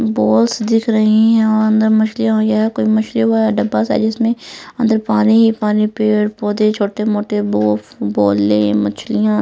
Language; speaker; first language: Hindi; non-native, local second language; Punjabi